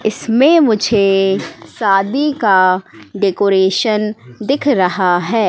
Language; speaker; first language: Hindi; native; Hindi